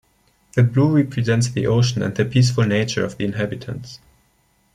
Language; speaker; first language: English; non-native, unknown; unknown